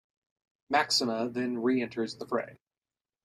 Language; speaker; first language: English; native; English